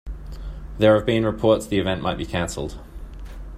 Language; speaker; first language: English; native; English